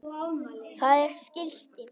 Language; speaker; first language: Icelandic; native; Icelandic